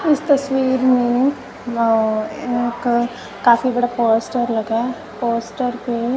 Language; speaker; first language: Hindi; non-native, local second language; Punjabi